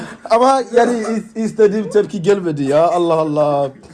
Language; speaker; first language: Turkish; non-native, learner; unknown